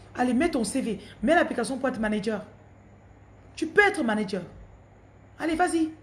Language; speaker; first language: French; non-native, local second language; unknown